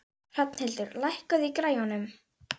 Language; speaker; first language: Icelandic; native; Icelandic